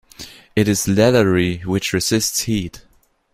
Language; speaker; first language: English; non-native, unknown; German